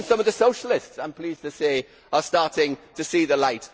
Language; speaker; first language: English; native; English